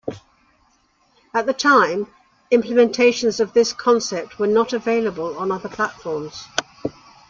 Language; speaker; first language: English; native; English